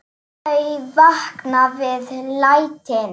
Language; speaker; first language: Icelandic; non-native, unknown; Slovak